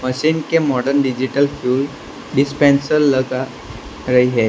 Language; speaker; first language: Hindi; non-native, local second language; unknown